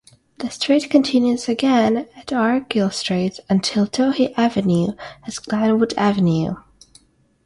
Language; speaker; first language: English; non-native, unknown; Russian